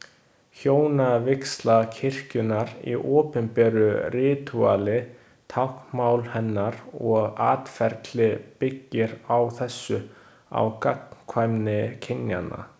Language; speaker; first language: Icelandic; non-native, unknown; Chinese